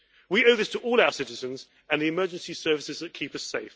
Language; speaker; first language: English; native; English